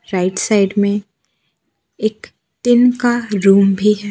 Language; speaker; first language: Hindi; non-native, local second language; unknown